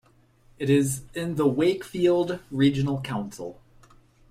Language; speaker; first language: English; native; English